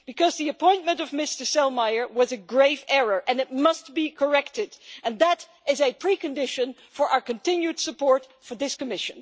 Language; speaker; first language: English; non-native, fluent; Dutch